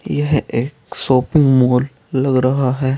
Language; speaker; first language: Hindi; native; Hindi